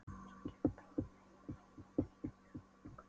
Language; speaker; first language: Icelandic; non-native, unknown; Polish